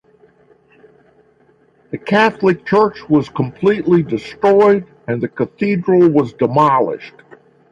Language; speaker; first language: English; native; English